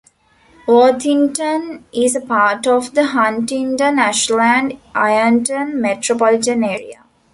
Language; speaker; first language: English; non-native, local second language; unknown